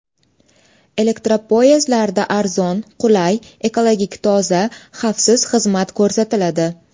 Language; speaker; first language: Uzbek; native; Uzbek